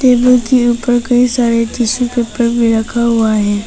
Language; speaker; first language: Hindi; non-native, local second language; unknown